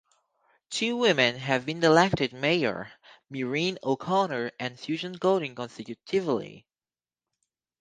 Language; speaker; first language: English; native; English